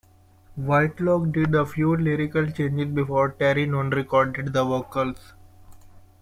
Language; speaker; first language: English; non-native, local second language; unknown